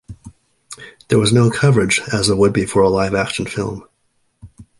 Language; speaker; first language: English; native; English